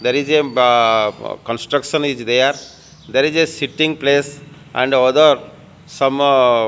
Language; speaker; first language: English; non-native, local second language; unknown